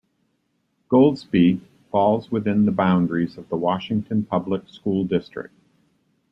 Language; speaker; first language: English; native; English